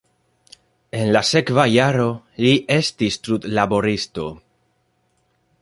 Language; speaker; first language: Esperanto; non-native, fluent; Spanish